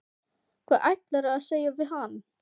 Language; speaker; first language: Icelandic; non-native, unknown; Filipino